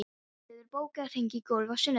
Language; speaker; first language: Icelandic; non-native, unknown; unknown